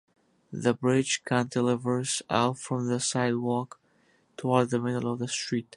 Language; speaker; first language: English; non-native, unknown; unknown